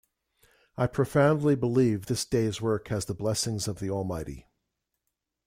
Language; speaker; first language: English; native; English